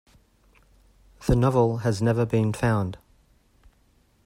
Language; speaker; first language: English; native; English